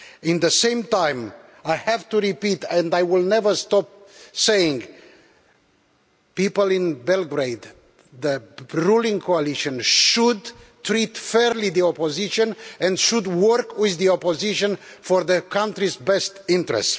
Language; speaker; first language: English; non-native, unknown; Romanian